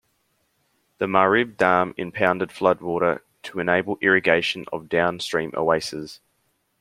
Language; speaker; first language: English; native; English